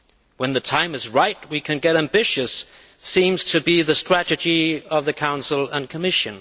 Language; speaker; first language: English; non-native, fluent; Danish